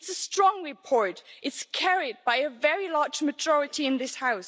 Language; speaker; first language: English; non-native, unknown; German